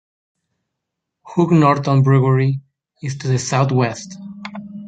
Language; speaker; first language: English; native; English